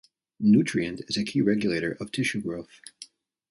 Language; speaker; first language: English; native; English